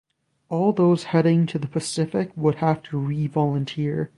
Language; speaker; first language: English; native; English